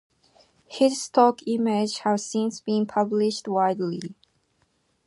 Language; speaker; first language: English; non-native, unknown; Japanese